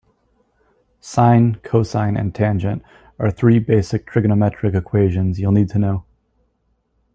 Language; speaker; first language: English; native; English